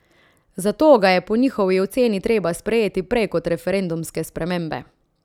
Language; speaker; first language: Slovenian; native; Slovenian